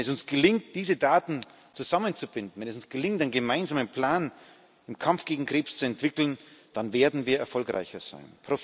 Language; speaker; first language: German; native; German